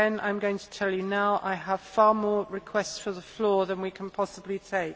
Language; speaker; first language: English; native; English